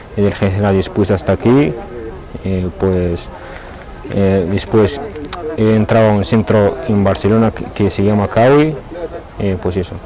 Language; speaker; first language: Spanish; non-native, learner; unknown